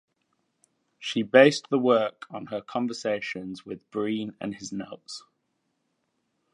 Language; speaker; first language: English; native; English